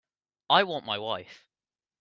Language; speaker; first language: English; native; English